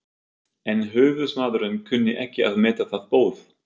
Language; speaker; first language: Icelandic; non-native, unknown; German